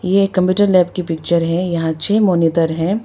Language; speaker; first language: Hindi; non-native, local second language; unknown